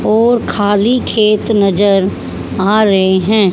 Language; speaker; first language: Hindi; native; Hindi